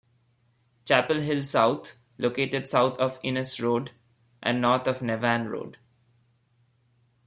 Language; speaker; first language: English; non-native, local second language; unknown